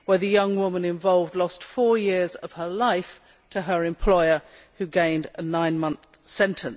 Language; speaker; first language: English; native; English